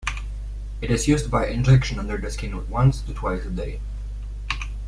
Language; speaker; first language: English; non-native, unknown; Polish